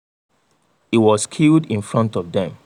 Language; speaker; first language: English; non-native, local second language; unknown